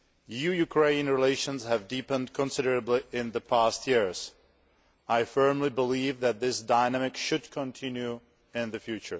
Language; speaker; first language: English; non-native, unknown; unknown